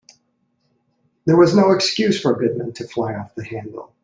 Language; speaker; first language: English; native; English